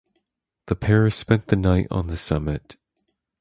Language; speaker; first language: English; native; English